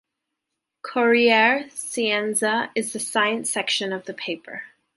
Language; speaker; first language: English; native; English